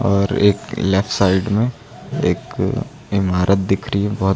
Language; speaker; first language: Hindi; native; Hindi